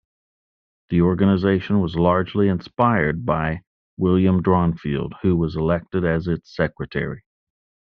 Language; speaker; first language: English; native; English